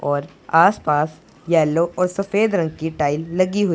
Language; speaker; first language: Hindi; non-native, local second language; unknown